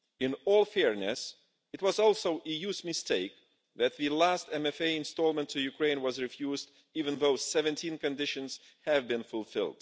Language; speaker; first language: English; non-native, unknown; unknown